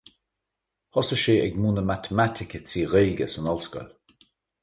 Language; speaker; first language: Irish; native; Irish